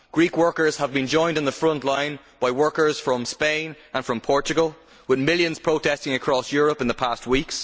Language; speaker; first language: English; native; English